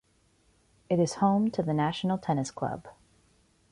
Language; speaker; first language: English; native; English